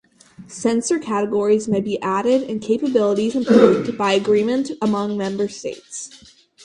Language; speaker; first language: English; native; English